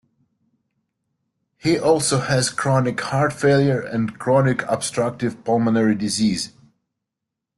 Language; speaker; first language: English; native; English